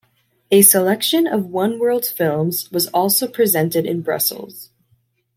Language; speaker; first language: English; native; English